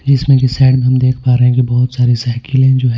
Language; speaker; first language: Hindi; non-native, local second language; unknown